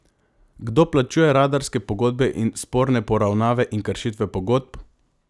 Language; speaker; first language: Slovenian; non-native, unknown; Macedonian